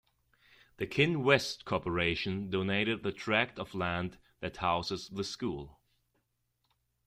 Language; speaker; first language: English; non-native, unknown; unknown